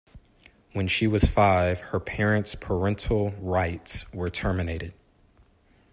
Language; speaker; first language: English; native; English